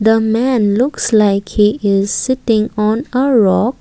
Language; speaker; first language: English; non-native, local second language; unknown